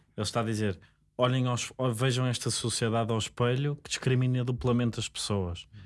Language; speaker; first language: Portuguese; native; Portuguese